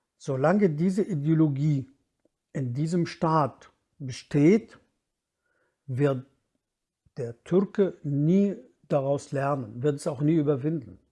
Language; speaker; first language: German; non-native, fluent; Kurdish